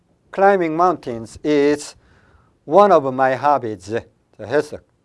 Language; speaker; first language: English; non-native, fluent; Korean